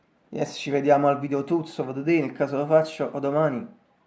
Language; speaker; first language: Italian; native; Italian